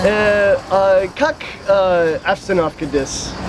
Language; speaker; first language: Russian; non-native, learner; English